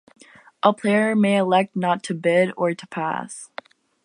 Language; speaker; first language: English; native; English